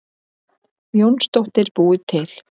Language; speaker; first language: Icelandic; native; Icelandic